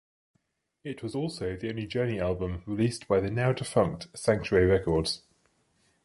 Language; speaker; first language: English; native; English